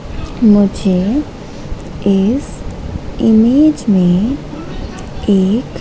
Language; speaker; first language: Hindi; native; Hindi